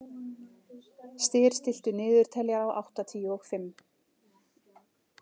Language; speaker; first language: Icelandic; native; Icelandic